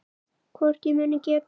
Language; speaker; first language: Icelandic; native; Icelandic